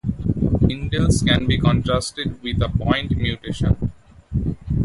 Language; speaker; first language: English; non-native, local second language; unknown